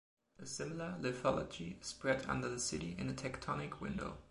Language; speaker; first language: English; non-native, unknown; German